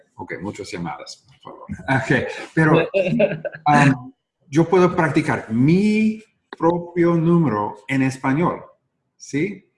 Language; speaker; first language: Spanish; non-native, learner; English